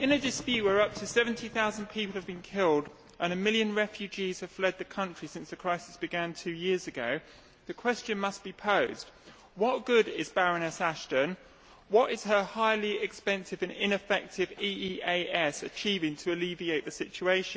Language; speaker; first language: English; native; English